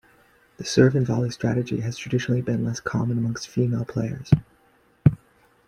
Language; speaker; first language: English; native; English